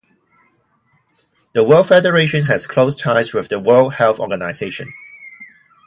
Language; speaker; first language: English; non-native, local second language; Cantonese